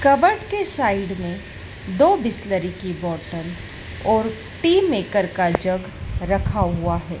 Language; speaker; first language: Hindi; native; Hindi